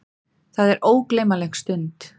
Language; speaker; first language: Icelandic; native; Icelandic